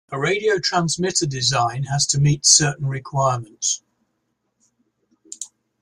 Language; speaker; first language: English; native; English